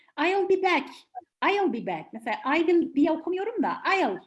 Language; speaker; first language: English; non-native, fluent; Turkish